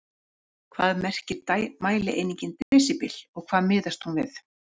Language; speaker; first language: Icelandic; native; Icelandic